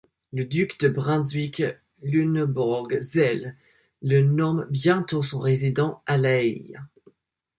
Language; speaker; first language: French; non-native, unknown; English